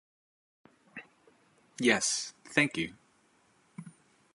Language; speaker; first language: English; native; English